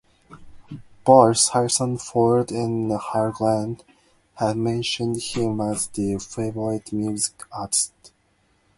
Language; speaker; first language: English; non-native, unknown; Japanese